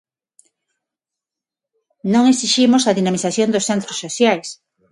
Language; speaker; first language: Galician; non-native, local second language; Spanish